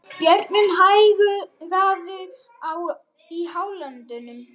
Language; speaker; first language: Icelandic; non-native, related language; Swedish